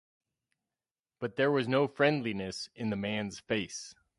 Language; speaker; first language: English; native; English